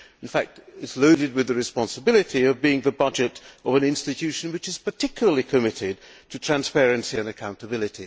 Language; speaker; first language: English; non-native, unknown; Hungarian